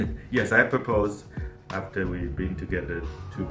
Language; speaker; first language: English; non-native, fluent; Chinese